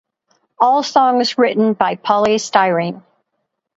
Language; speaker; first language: English; native; English